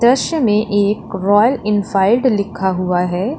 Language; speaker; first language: Hindi; native; Hindi